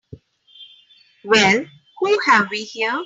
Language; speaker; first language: English; non-native, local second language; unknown